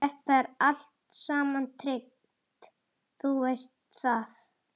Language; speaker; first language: Icelandic; non-native, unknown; Italian